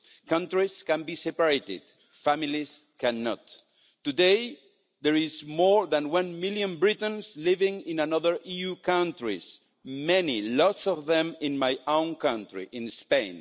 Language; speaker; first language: English; non-native, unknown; Spanish